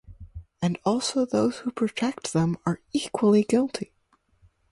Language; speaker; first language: English; native; English